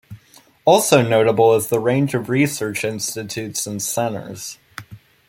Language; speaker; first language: English; native; English